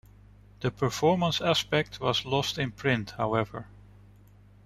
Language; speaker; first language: English; non-native, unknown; Dutch